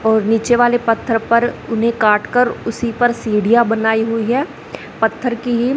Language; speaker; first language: Hindi; native; Hindi